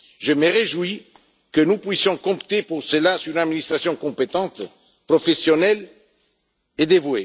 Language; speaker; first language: French; non-native, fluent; Italian